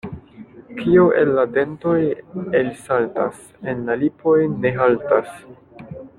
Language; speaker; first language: Esperanto; non-native, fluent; French